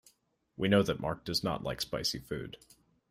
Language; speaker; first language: English; native; English